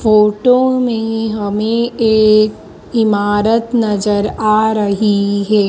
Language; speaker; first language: Hindi; native; Hindi